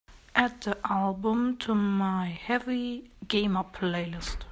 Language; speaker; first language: English; non-native, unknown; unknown